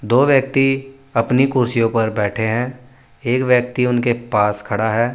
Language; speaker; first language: Hindi; native; Hindi